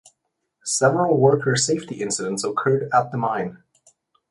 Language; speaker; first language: English; non-native, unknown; Slovenian